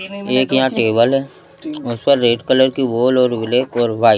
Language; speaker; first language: Hindi; native; Hindi